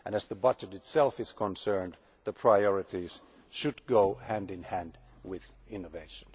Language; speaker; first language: English; non-native, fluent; Finnish